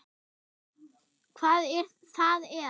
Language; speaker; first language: Icelandic; non-native, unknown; German